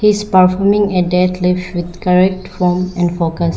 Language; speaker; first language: English; non-native, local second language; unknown